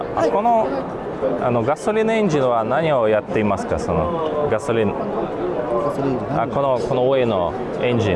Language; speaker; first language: Japanese; non-native, learner; Russian